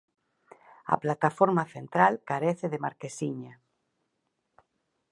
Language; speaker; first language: Galician; native; Galician